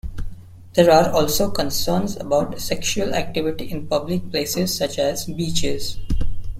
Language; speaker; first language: English; non-native, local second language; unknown